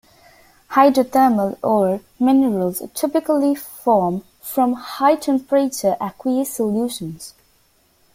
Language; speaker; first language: English; native; English